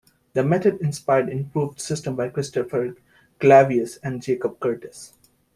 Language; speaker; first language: English; native; English